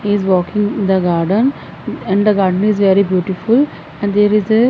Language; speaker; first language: English; non-native, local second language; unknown